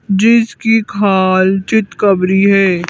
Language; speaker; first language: Hindi; native; Hindi